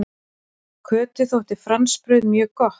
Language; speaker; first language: Icelandic; native; Icelandic